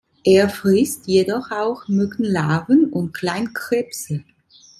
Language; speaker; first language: German; non-native, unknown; Italian